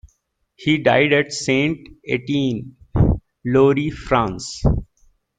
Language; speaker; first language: English; native; English